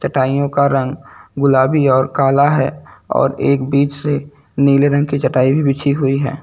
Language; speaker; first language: Hindi; native; Hindi